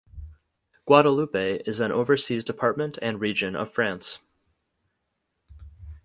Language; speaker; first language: English; native; English